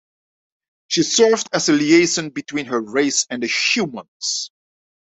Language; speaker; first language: English; non-native, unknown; Dutch